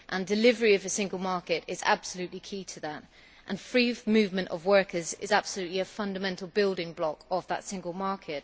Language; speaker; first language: English; native; English